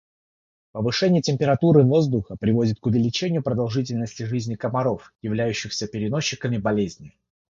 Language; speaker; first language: Russian; non-native, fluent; Georgian